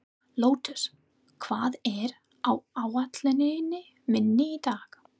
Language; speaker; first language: Icelandic; non-native, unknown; English